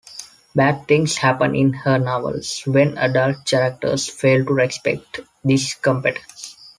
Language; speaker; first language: English; non-native, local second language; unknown